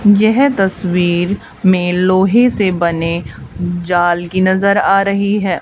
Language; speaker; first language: Hindi; native; Hindi